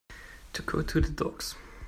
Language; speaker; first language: English; non-native, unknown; German